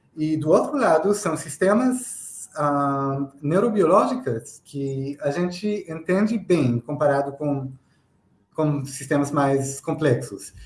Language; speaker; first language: Portuguese; non-native, fluent; Hebrew